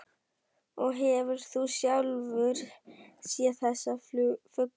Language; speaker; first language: Icelandic; non-native, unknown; German